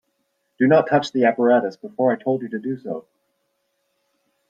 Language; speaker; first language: English; native; English